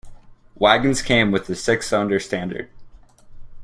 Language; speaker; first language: English; native; English